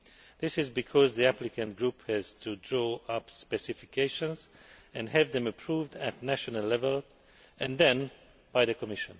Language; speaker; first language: English; non-native, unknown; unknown